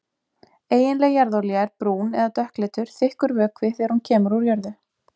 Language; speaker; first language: Icelandic; native; Icelandic